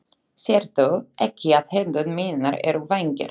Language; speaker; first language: Icelandic; non-native, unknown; Slovak